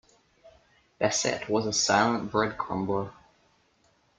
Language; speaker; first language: English; native; English